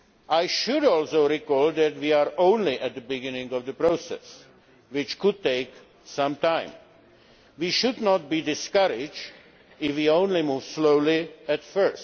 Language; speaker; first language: English; non-native, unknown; Czech